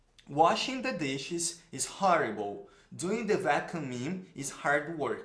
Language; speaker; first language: English; non-native, fluent; Portuguese